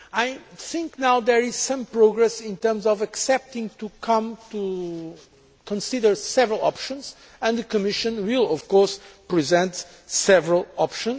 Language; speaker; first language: English; non-native, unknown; Portuguese